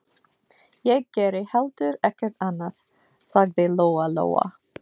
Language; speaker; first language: Icelandic; non-native, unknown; English